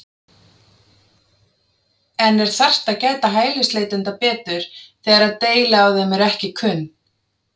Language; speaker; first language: Icelandic; native; Icelandic